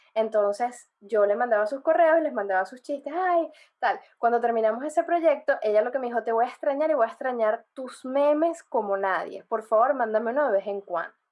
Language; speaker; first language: Spanish; native; Spanish